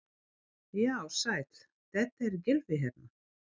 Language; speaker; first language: Icelandic; non-native, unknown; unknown